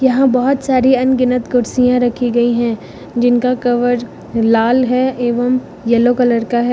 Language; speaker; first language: Hindi; native; Hindi